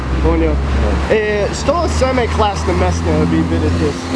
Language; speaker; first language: Russian; non-native, learner; English